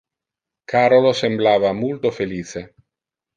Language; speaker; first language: Interlingua; non-native, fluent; Italian